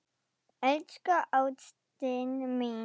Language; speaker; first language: Icelandic; non-native, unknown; German